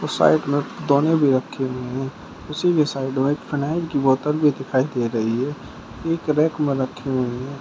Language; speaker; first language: Hindi; native; Hindi